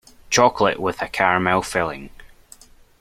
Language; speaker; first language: English; native; English